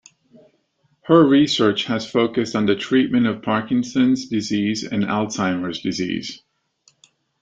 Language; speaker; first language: English; native; English